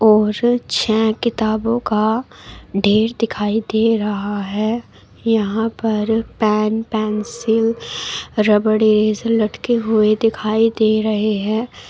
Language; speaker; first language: Hindi; native; Hindi